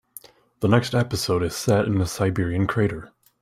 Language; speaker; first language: English; native; English